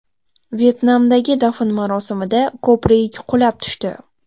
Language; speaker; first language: Uzbek; native; Uzbek